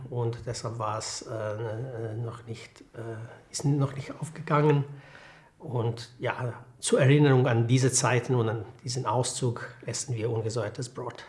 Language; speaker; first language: German; non-native, fluent; Croatian